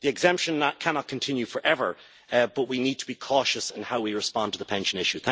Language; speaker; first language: English; native; English